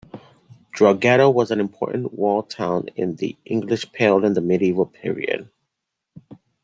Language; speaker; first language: English; native; English